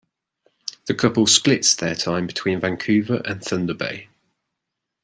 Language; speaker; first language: English; native; English